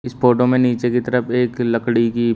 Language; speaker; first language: Hindi; native; Hindi